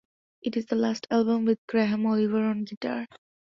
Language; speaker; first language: English; non-native, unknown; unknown